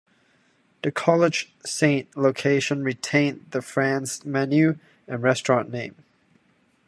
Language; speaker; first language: English; non-native, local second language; Cantonese